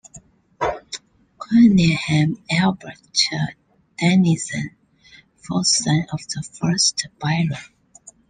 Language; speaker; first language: English; non-native, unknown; Chinese